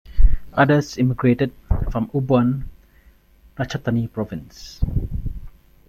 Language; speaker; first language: English; non-native, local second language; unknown